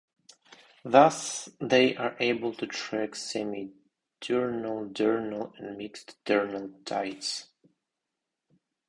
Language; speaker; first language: English; non-native, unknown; Russian